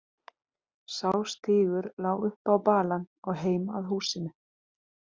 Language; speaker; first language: Icelandic; non-native, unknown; Hungarian